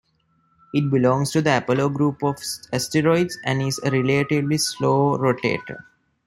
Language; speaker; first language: English; non-native, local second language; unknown